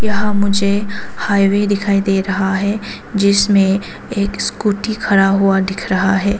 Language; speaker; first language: Hindi; non-native, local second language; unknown